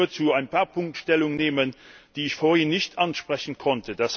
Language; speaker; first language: German; non-native, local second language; Luxembourgish